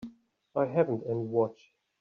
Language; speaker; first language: English; native; English